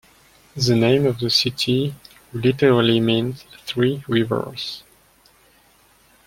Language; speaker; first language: English; non-native, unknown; French